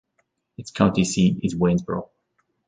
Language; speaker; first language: English; native; English